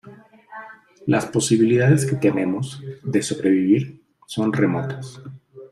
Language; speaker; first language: Spanish; native; Spanish